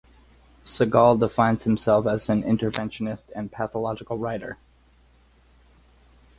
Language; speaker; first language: English; native; English